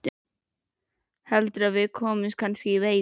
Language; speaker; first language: Icelandic; native; Icelandic